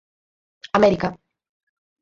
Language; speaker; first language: Galician; native; Galician